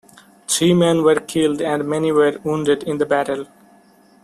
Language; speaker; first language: English; non-native, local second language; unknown